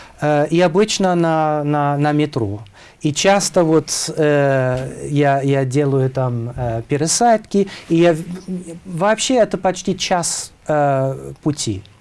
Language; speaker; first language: Russian; non-native, fluent; German